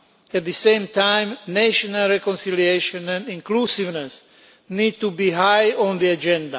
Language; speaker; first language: English; non-native, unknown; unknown